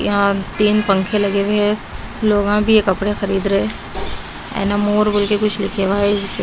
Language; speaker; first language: Hindi; non-native, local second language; Punjabi